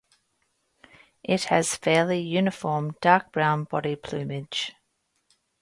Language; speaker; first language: English; native; English